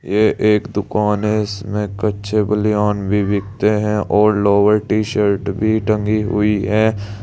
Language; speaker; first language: Hindi; native; Hindi